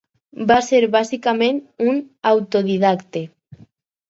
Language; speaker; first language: Catalan; non-native, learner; Spanish